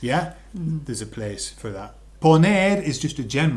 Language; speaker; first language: English; native; English